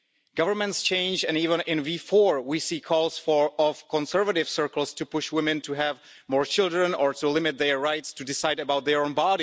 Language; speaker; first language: English; non-native, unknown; Czech